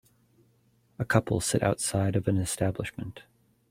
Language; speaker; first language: English; native; English